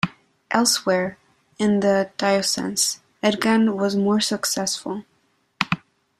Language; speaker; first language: English; non-native, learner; Spanish